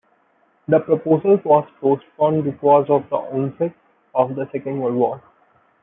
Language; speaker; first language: English; non-native, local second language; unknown